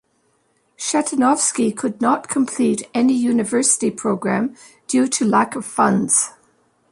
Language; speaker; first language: English; native; English